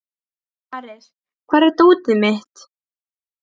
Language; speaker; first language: Icelandic; non-native, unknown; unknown